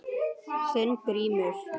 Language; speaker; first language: Icelandic; native; Icelandic